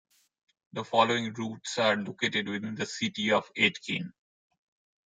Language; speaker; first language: English; non-native, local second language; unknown